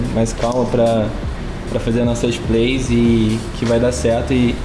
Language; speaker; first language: Portuguese; native; Portuguese